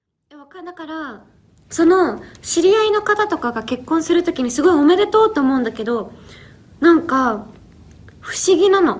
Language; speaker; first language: Japanese; early bilingual, heritage; Japanese